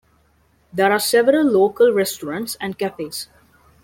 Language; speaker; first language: English; non-native, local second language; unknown